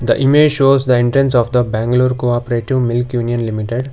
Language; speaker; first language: English; non-native, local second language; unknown